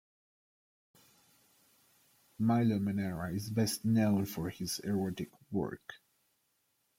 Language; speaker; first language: English; non-native, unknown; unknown